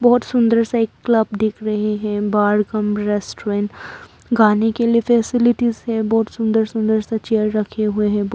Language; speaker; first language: Hindi; non-native, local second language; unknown